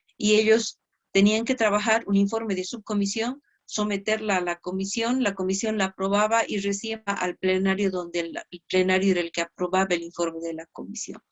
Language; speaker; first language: Spanish; native; Spanish